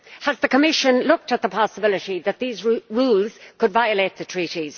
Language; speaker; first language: English; native; English